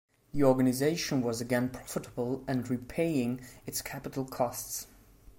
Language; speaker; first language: English; non-native, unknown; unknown